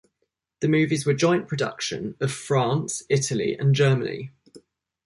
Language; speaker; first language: English; native; English